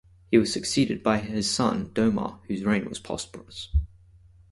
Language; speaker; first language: English; native; English